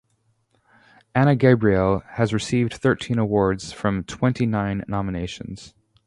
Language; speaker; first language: English; native; English